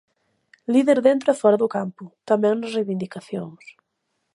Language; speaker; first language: Galician; native; Galician